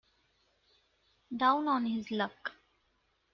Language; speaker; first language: English; non-native, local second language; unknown